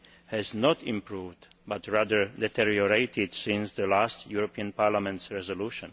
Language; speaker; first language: English; non-native, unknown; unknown